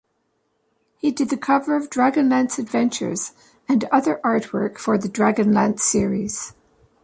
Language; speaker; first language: English; native; English